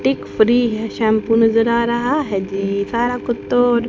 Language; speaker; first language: Hindi; native; Hindi